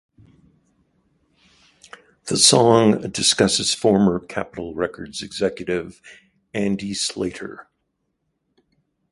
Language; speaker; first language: English; native; English